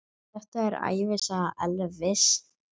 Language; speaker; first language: Icelandic; native; Icelandic